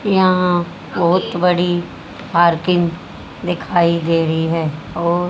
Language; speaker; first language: Hindi; native; Hindi